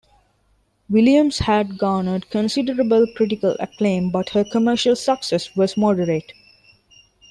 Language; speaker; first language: English; non-native, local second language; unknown